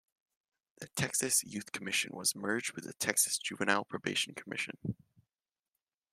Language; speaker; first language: English; native; English